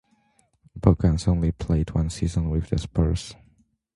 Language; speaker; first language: English; non-native, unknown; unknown